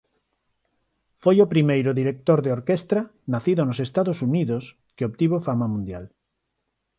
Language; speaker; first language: Galician; non-native, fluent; Spanish